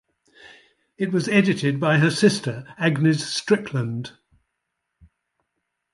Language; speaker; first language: English; native; English